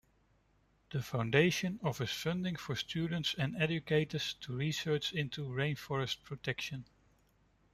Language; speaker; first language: English; non-native, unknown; Dutch